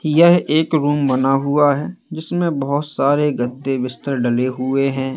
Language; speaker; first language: Hindi; native; Hindi